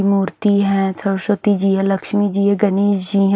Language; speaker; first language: Hindi; native; Hindi